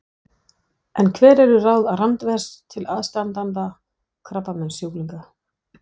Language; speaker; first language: Icelandic; non-native, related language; Danish